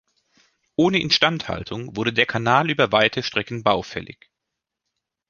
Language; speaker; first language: German; native; German